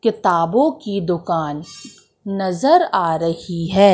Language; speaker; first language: Hindi; native; Hindi